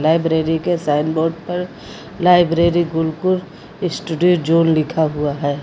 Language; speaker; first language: Hindi; native; Hindi